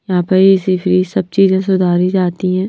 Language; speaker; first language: Hindi; non-native, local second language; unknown